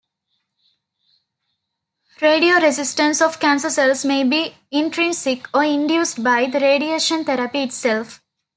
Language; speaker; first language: English; non-native, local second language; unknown